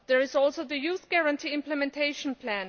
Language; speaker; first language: English; non-native, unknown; Greek